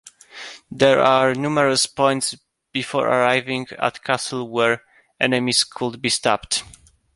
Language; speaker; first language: English; non-native, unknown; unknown